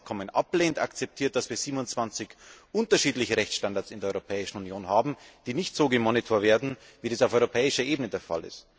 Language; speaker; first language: German; native; German